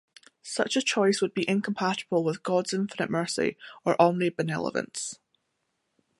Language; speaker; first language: English; native; English